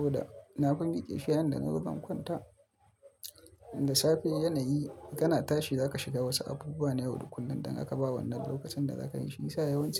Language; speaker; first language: Hausa; native; Hausa